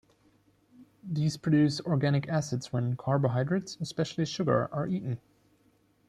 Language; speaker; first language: English; non-native, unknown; German